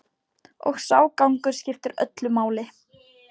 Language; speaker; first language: Icelandic; non-native, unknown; Polish